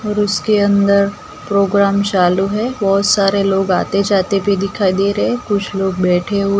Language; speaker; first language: Hindi; non-native, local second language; Gujarati